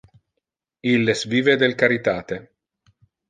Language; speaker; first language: Interlingua; non-native, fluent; Italian